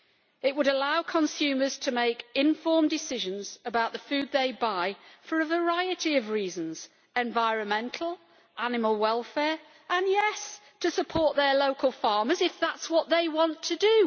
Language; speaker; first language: English; native; English